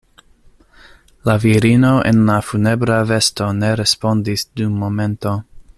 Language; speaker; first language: Esperanto; non-native, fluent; English